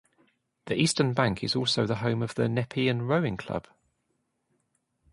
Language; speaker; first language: English; native; English